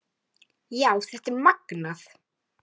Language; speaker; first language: Icelandic; native; Icelandic